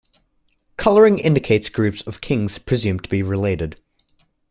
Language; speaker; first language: English; native; English